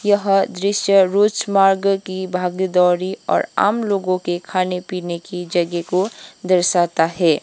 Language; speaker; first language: Hindi; non-native, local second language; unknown